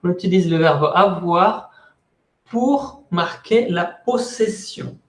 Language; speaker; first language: French; non-native, fluent; Spanish